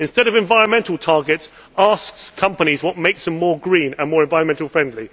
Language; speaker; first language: English; native; English